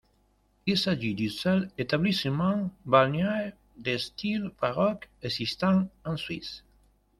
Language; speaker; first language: French; non-native, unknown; Spanish